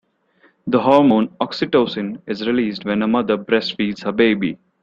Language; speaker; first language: English; non-native, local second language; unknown